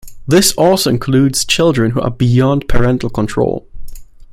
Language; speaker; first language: English; non-native, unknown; German